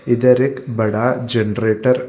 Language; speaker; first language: Hindi; non-native, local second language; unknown